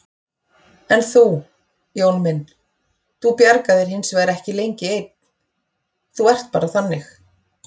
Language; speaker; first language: Icelandic; native; Icelandic